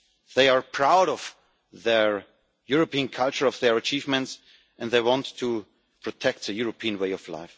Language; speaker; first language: English; non-native, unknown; German